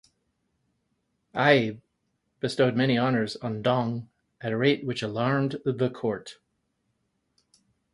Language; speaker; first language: English; native; English